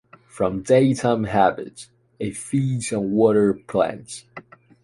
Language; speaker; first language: English; non-native, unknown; Chinese